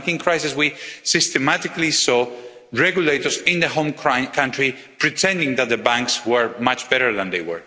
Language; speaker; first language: English; non-native, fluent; Spanish